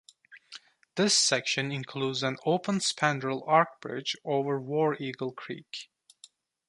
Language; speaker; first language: English; non-native, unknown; Turkish